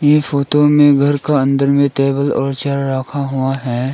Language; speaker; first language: Hindi; non-native, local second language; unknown